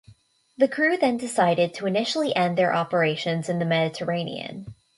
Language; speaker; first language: English; native; English